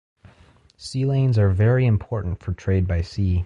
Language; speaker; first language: English; native; English